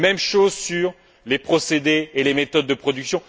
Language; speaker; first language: French; native; French